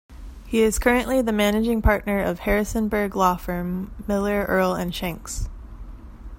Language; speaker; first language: English; native; English